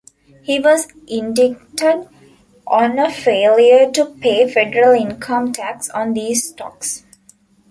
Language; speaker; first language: English; non-native, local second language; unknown